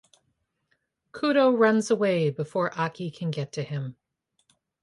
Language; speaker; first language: English; native; English